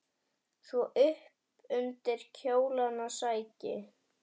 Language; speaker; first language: Icelandic; native; Icelandic